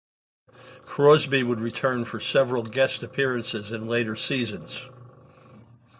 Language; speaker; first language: English; native; English